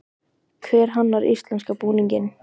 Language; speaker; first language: Icelandic; native; Icelandic